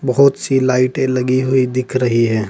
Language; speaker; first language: Hindi; native; Hindi